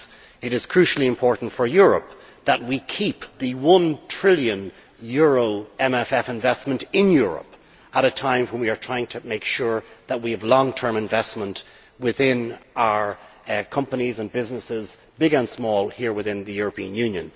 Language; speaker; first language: English; native; English